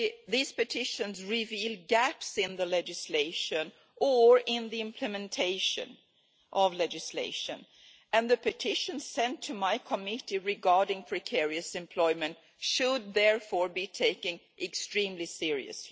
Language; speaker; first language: English; non-native, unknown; Swedish